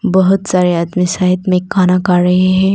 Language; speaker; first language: Hindi; non-native, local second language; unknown